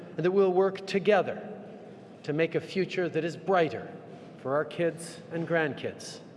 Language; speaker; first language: English; early bilingual, other home language; French